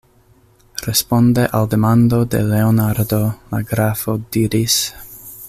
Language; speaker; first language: Esperanto; non-native, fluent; English